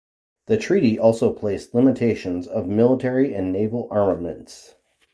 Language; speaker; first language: English; native; English